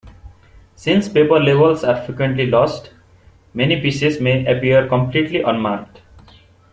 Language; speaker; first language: English; non-native, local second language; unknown